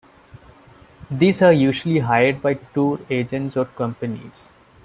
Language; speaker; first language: English; non-native, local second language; Malayalam